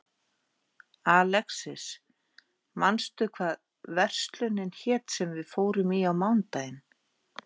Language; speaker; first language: Icelandic; native; Icelandic